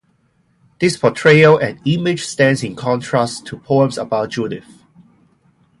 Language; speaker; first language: English; non-native, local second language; Cantonese